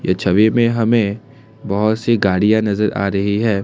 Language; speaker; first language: Hindi; non-native, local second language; Assamese